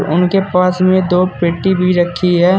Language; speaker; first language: Hindi; native; Hindi